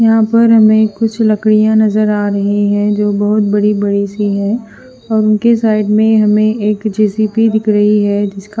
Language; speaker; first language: Hindi; non-native, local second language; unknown